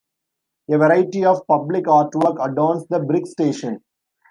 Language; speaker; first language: English; non-native, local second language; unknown